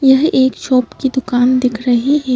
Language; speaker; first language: Hindi; native; Hindi